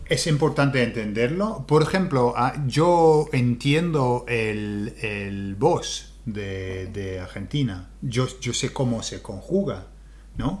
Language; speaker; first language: Spanish; non-native, fluent; English